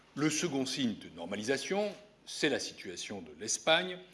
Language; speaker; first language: French; native; French